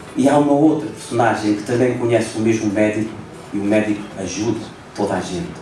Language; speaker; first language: Portuguese; non-native, local second language; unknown